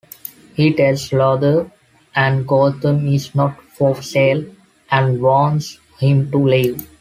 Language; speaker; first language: English; non-native, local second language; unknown